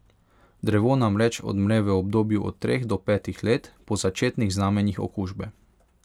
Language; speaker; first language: Slovenian; non-native, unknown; Hungarian